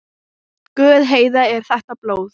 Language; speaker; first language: Icelandic; non-native, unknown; Thai